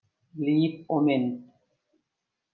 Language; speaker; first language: Icelandic; native; Icelandic